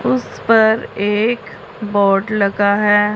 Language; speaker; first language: Hindi; non-native, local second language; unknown